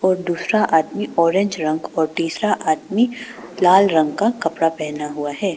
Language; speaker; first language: Hindi; non-native, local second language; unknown